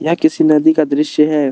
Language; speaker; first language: Hindi; non-native, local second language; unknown